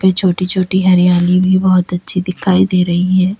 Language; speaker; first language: Hindi; native; Hindi